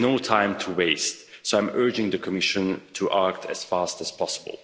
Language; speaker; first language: English; non-native, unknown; Hungarian